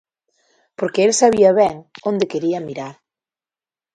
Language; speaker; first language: Galician; native; Galician